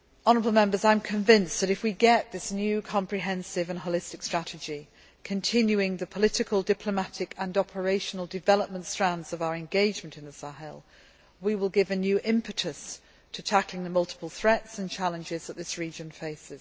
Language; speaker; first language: English; native; English